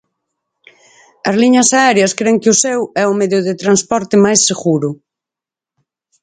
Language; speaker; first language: Galician; native; Galician